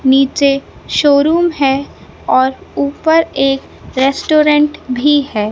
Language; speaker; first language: Hindi; native; Hindi